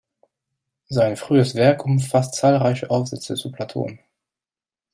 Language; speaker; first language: German; non-native, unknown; French